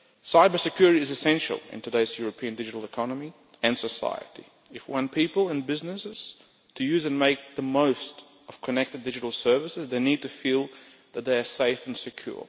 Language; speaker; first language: English; non-native, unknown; Lithuanian